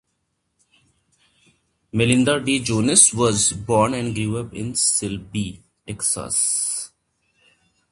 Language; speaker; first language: English; non-native, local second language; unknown